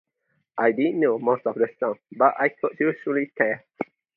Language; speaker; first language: English; non-native, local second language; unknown